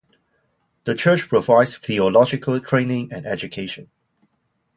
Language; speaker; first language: English; non-native, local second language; Cantonese